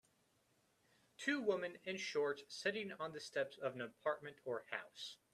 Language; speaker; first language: English; native; English